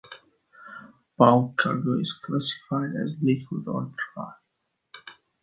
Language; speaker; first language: English; native; English